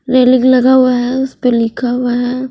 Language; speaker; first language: Hindi; non-native, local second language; Punjabi